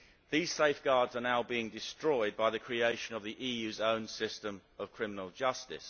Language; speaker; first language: English; native; English